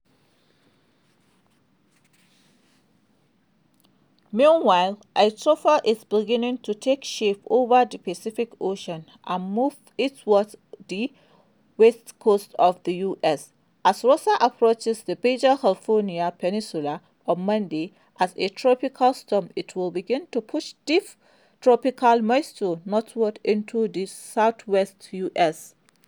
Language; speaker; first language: English; non-native, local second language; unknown